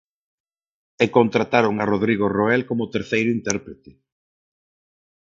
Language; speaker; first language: Galician; non-native, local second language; Spanish